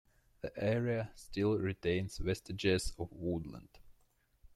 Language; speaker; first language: English; non-native, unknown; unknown